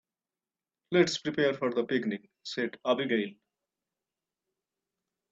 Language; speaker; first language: English; non-native, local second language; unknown